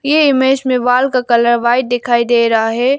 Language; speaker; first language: Hindi; non-native, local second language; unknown